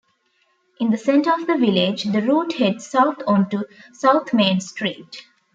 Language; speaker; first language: English; non-native, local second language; Tamil